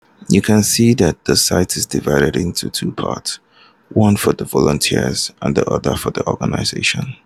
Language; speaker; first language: English; non-native, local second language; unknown